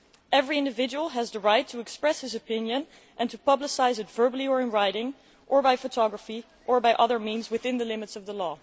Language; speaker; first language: English; non-native, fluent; Dutch